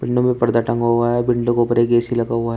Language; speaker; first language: Hindi; native; Hindi